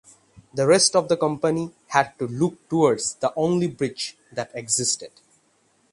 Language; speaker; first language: English; non-native, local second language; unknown